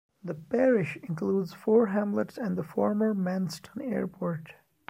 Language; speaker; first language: English; non-native, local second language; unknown